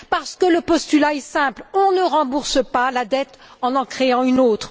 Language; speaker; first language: French; native; French